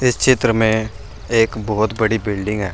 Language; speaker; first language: Hindi; native; Hindi